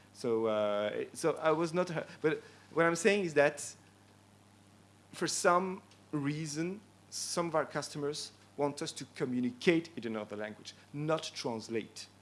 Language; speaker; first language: English; non-native, fluent; French